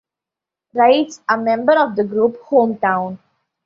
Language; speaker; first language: English; non-native, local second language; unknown